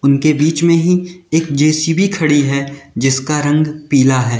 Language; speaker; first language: Hindi; native; Hindi